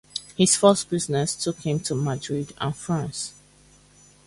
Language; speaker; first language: English; native; English